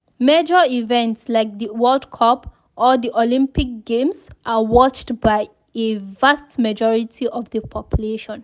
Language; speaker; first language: English; non-native, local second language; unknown